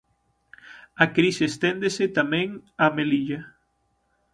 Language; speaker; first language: Galician; native; Galician